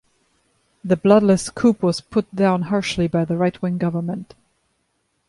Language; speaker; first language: English; non-native, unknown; German